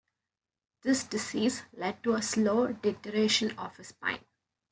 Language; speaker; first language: English; non-native, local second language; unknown